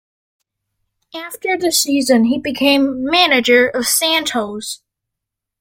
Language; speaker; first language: English; native; English